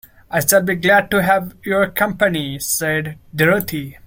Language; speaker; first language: English; non-native, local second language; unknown